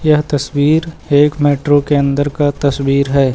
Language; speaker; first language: Hindi; native; Hindi